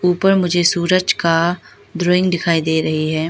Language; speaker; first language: Hindi; early bilingual, other home language; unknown